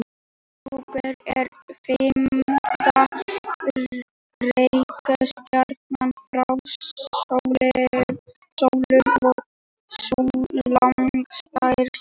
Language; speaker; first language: Icelandic; native; Icelandic